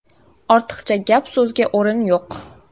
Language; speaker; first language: Uzbek; native; Uzbek